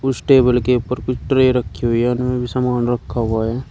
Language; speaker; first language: Hindi; native; Hindi